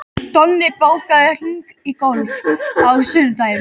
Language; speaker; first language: Icelandic; native; Icelandic